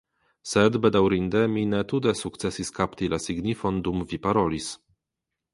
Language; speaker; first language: Esperanto; non-native, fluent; Polish